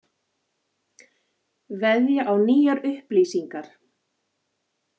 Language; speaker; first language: Icelandic; native; Icelandic